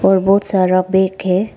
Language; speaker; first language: Hindi; non-native, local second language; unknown